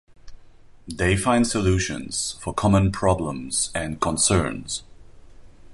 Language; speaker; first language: English; non-native, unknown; German